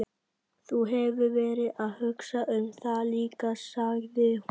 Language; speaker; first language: Icelandic; non-native, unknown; Vietnamese